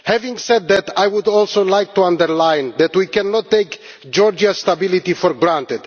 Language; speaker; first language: English; non-native, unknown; Romanian